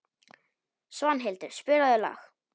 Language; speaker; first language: Icelandic; non-native, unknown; Polish